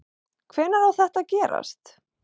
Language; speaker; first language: Icelandic; non-native, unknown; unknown